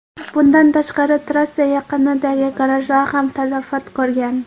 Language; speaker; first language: Uzbek; non-native, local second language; Kara-Kalpak